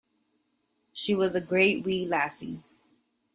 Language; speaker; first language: English; native; English